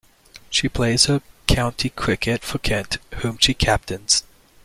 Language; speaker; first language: English; native; English